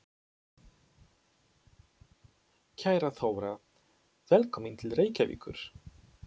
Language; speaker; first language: Icelandic; non-native, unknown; Polish